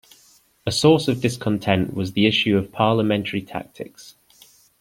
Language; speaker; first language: English; native; English